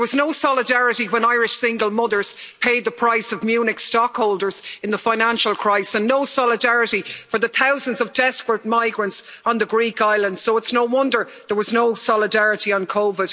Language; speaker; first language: English; native; English